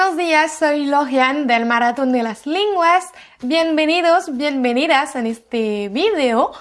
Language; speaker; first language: Spanish; non-native, learner; French